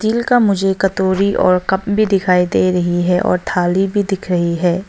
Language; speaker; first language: Hindi; non-native, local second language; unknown